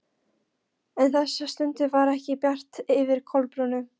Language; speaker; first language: Icelandic; non-native, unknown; Polish